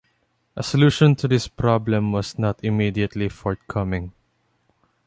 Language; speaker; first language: English; non-native, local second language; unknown